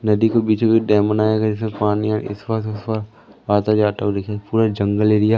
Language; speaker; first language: Hindi; native; Hindi